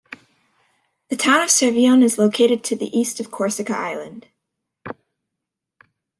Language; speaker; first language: English; native; English